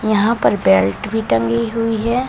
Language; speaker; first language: Hindi; native; Hindi